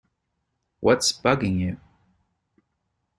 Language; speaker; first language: English; native; English